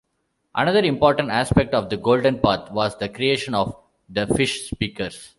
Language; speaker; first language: English; non-native, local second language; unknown